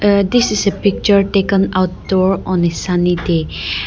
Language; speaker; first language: English; non-native, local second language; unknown